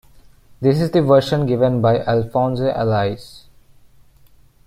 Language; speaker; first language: English; non-native, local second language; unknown